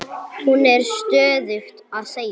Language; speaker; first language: Icelandic; non-native, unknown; English